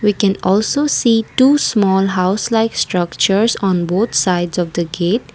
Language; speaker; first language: English; non-native, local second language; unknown